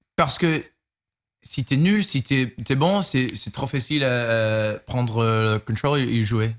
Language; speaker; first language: French; non-native, learner; English